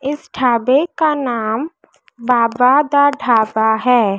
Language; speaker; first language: Hindi; native; Hindi